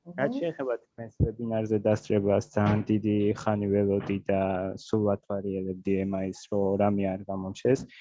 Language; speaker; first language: Georgian; native; Georgian